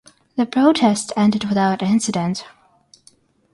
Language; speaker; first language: English; non-native, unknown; Russian